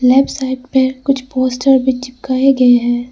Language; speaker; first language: Hindi; non-native, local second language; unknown